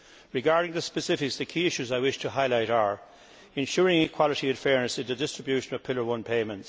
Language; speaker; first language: English; native; English